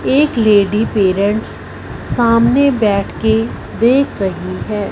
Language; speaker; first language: Hindi; non-native, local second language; Punjabi